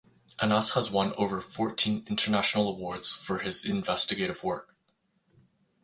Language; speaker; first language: English; native; English